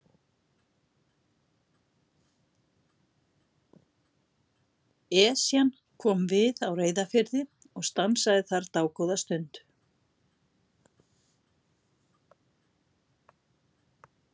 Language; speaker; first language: Icelandic; native; Icelandic